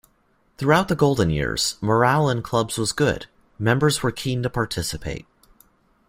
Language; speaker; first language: English; native; English